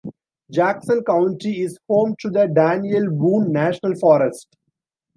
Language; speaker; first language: English; non-native, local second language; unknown